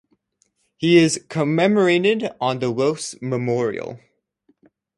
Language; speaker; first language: English; native; English